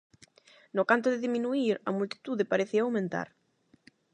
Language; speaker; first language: Galician; non-native, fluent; Spanish